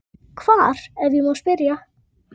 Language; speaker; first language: Icelandic; native; Icelandic